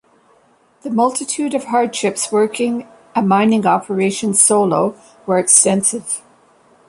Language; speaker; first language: English; native; English